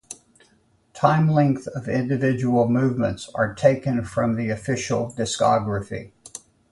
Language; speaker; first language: English; native; English